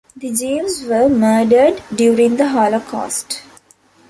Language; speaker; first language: English; non-native, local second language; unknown